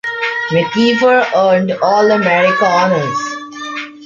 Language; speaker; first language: English; non-native, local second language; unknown